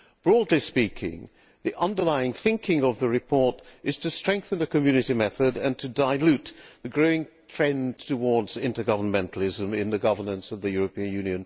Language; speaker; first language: English; non-native, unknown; Hungarian